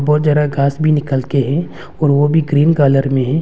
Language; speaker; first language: Hindi; non-native, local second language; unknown